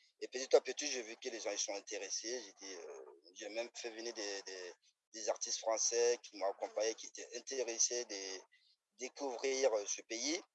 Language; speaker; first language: French; non-native, local second language; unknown